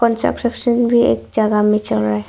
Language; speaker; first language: Hindi; non-native, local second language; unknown